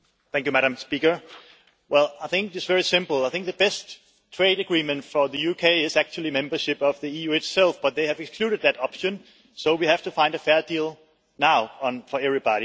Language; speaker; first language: English; non-native, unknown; Danish